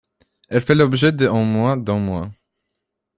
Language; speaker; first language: French; non-native, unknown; Polish